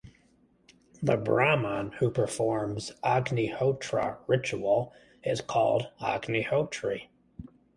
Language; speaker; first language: English; native; English